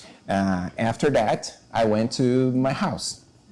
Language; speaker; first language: English; non-native, fluent; Portuguese